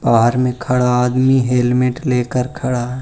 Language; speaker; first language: Hindi; non-native, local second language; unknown